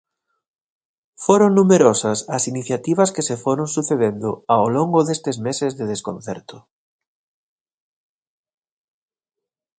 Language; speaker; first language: Galician; native; Galician